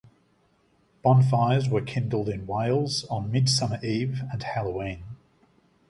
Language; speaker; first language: English; native; English